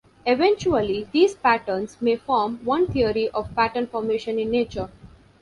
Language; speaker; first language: English; non-native, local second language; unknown